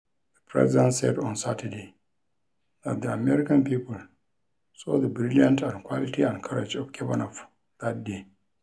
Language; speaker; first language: English; non-native, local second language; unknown